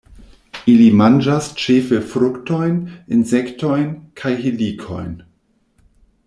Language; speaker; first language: Esperanto; non-native, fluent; German